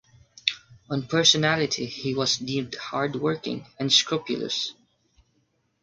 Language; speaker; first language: English; non-native, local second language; Filipino